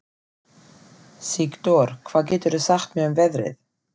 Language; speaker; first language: Icelandic; non-native, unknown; German